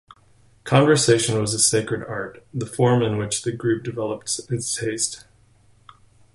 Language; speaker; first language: English; native; English